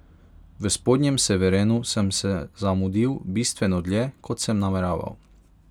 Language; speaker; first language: Slovenian; non-native, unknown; Hungarian